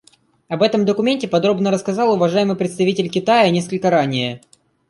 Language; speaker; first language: Russian; native; Russian